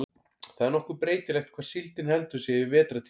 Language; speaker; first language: Icelandic; native; Icelandic